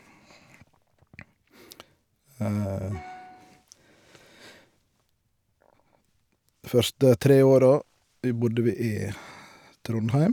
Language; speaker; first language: Norwegian; native; Norwegian